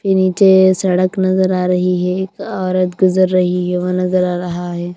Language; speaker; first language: Hindi; non-native, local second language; Punjabi